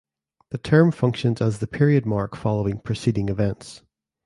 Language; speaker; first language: English; native; English